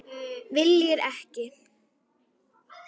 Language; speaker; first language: Icelandic; native; Icelandic